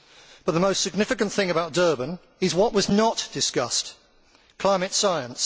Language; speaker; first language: English; native; English